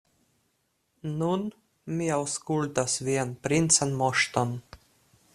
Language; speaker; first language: Esperanto; non-native, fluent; Russian